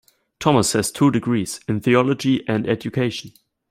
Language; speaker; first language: English; non-native, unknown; German